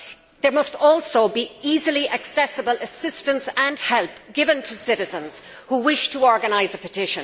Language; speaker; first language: English; native; English